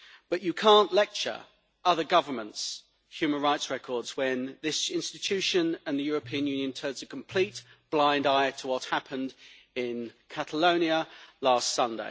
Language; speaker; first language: English; native; English